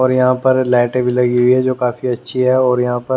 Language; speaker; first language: Hindi; native; Hindi